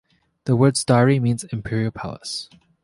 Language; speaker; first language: English; native; English